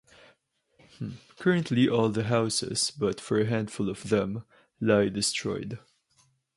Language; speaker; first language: English; non-native, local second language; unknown